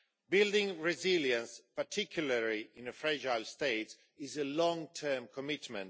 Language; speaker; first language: English; non-native, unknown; Swedish